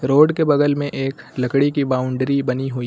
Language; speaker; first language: Hindi; native; Hindi